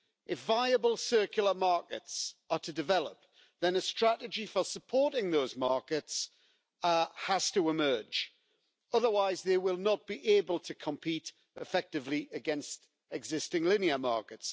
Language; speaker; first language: English; native; English